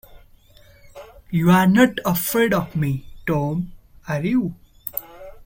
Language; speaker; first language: English; non-native, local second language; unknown